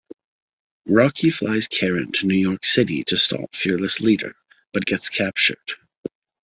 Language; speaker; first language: English; native; English